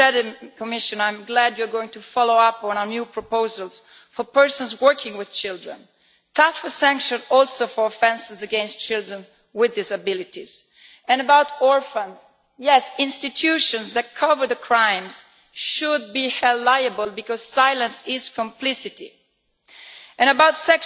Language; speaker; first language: English; non-native, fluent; Italian